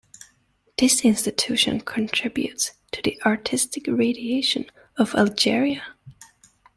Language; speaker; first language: English; native; English